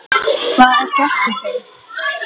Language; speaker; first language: Icelandic; native; Icelandic